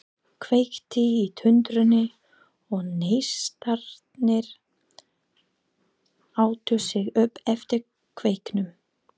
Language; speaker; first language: Icelandic; non-native, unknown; English